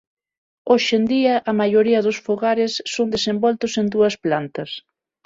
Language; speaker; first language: Galician; non-native, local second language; Spanish